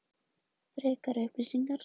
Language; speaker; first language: Icelandic; native; Icelandic